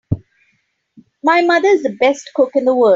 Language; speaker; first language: English; non-native, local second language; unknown